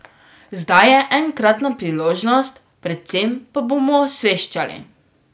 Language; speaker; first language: Slovenian; native; Slovenian